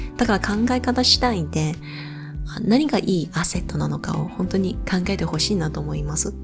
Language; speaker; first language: Japanese; non-native, fluent; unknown